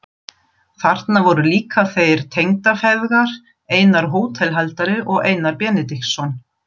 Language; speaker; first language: Icelandic; non-native, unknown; German